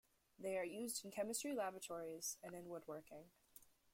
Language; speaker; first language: English; native; English